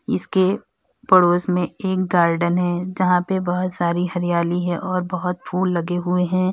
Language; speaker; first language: Hindi; native; Hindi